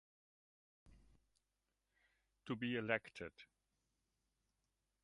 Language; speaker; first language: English; non-native, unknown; German